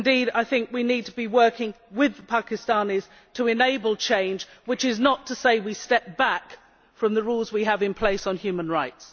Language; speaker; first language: English; native; English